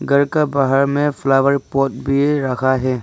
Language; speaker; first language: Hindi; non-native, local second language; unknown